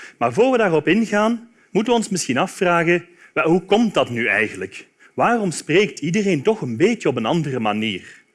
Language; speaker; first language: Dutch; native; Dutch